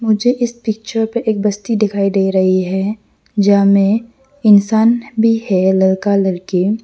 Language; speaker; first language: Hindi; non-native, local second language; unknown